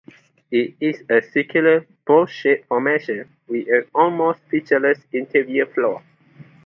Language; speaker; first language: English; non-native, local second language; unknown